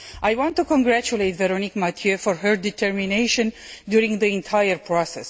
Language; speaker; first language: English; non-native, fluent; Romanian